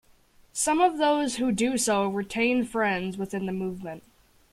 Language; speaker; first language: English; native; English